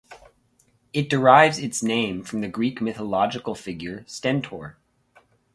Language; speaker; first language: English; native; English